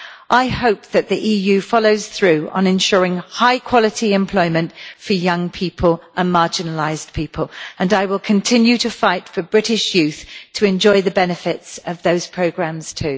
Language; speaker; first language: English; native; English